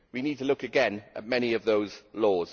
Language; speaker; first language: English; native; English